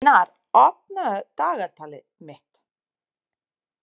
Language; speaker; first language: Icelandic; non-native, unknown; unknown